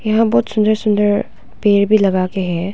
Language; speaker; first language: Hindi; non-native, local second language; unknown